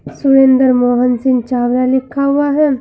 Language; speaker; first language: Hindi; native; Hindi